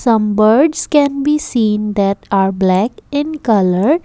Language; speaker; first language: English; non-native, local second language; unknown